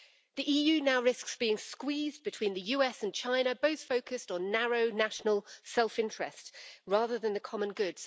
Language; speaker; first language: English; native; English